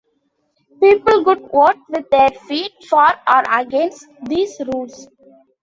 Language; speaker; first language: English; non-native, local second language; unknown